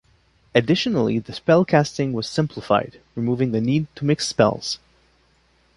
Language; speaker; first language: English; non-native, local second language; French